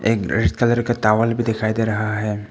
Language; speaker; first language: Hindi; non-native, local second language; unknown